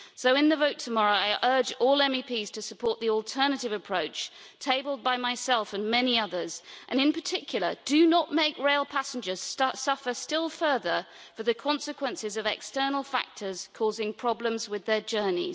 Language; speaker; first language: English; native; English